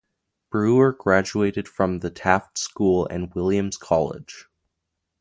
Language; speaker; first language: English; native; English